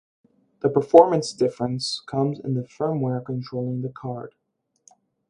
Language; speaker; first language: English; native; English